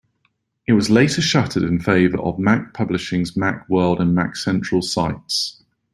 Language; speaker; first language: English; native; English